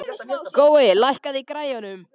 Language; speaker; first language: Icelandic; native; Icelandic